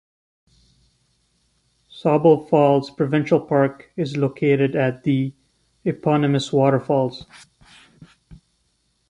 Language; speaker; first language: English; non-native, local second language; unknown